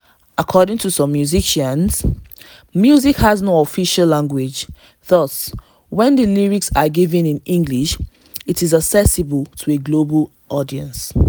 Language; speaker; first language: English; non-native, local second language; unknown